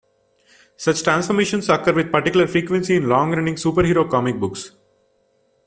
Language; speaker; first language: English; non-native, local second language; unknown